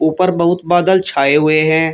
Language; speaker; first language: Hindi; native; Hindi